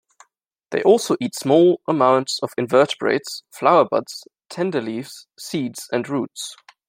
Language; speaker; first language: English; non-native, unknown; German